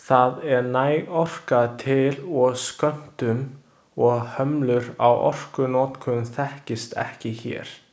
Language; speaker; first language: Icelandic; non-native, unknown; Chinese